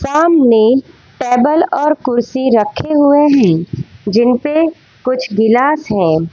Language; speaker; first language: Hindi; non-native, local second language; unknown